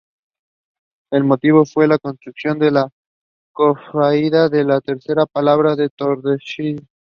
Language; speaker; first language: English; non-native, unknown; Spanish